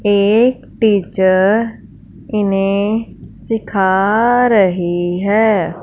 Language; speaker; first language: Hindi; non-native, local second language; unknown